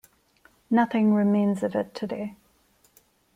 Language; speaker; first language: English; non-native, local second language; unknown